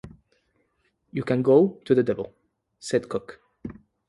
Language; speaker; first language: English; non-native, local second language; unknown